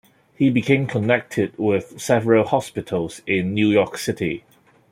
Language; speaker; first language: English; non-native, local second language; Cantonese